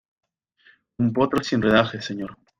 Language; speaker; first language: Spanish; native; Spanish